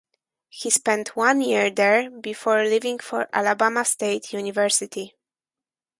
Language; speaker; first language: English; non-native, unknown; Polish